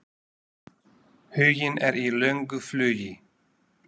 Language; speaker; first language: Icelandic; non-native, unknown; Slovak